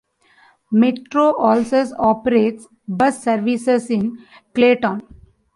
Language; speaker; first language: English; non-native, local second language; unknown